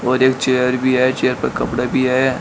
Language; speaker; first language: Hindi; native; Hindi